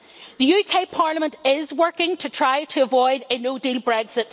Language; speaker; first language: English; native; English